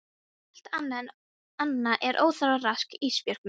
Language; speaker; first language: Icelandic; non-native, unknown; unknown